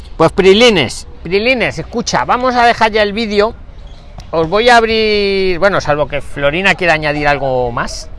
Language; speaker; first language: Spanish; native; Spanish